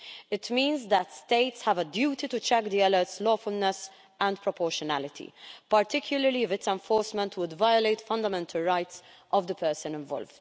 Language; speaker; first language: English; non-native, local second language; Maltese